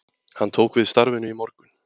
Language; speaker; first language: Icelandic; native; Icelandic